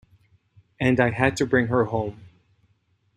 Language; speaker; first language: English; native; English